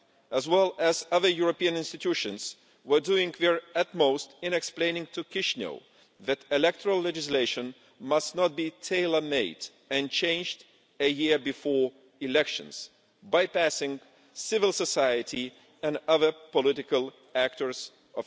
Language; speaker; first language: English; non-native, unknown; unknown